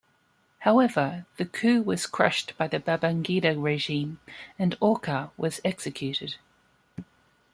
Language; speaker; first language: English; native; English